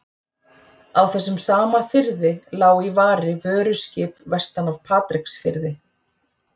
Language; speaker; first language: Icelandic; native; Icelandic